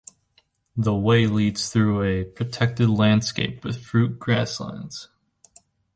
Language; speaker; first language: English; native; English